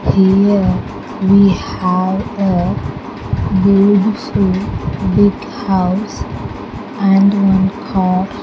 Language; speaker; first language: English; non-native, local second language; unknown